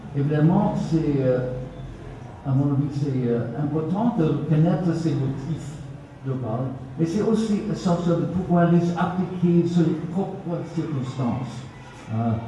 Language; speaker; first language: French; non-native, learner; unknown